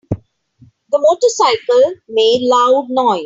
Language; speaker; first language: English; non-native, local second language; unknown